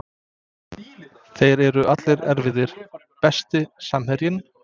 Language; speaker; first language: Icelandic; non-native, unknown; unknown